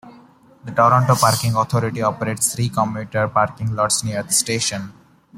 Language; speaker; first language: English; non-native, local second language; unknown